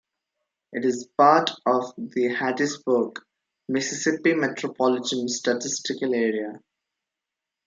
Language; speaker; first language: English; non-native, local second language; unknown